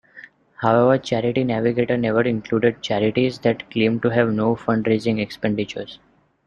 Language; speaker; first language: English; non-native, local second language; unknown